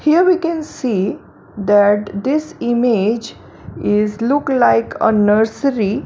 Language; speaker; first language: English; non-native, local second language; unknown